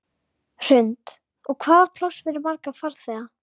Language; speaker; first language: Icelandic; native; Icelandic